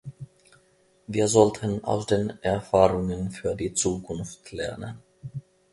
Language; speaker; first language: German; non-native, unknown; Finnish